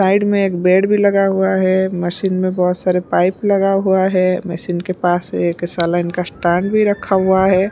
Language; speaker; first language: Hindi; non-native, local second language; Punjabi